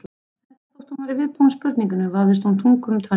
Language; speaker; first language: Icelandic; native; Icelandic